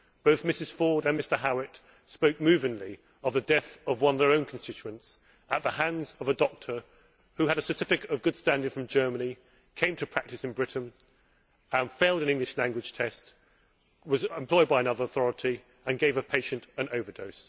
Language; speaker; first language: English; native; English